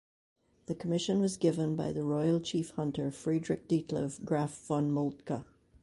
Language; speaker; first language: English; native; English